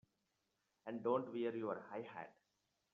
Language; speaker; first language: English; non-native, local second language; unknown